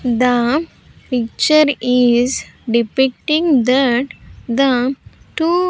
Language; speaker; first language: English; non-native, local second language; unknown